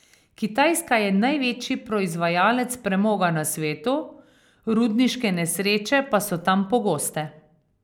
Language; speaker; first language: Slovenian; native; Slovenian